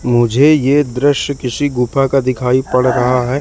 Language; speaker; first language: Hindi; native; Hindi